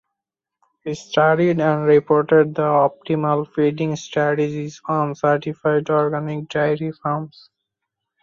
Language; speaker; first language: English; non-native, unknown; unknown